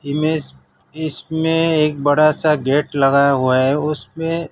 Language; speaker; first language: Hindi; non-native, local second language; Gujarati